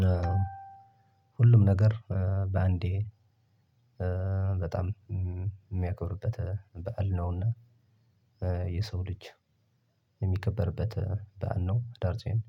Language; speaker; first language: Amharic; non-native, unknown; Tigrinya